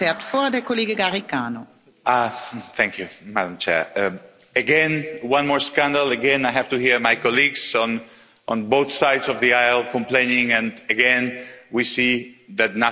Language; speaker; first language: English; non-native, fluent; Spanish